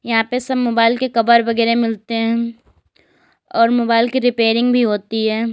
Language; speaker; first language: Hindi; native; Hindi